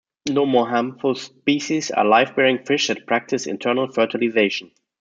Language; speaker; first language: English; non-native, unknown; German